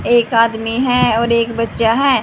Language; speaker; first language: Hindi; native; Hindi